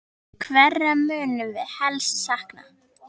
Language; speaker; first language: Icelandic; native; Icelandic